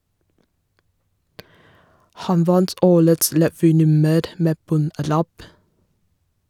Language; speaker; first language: Norwegian; non-native, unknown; Chinese